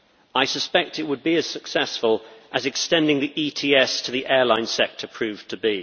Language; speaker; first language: English; native; English